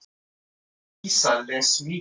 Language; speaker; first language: Icelandic; non-native, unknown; French